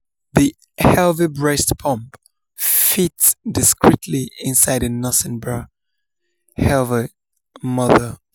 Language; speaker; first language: English; non-native, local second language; Yoruba